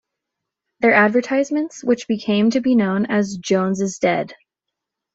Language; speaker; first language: English; native; English